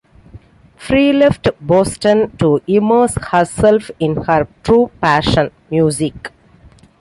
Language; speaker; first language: English; non-native, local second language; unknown